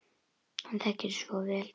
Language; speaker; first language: Icelandic; native; Icelandic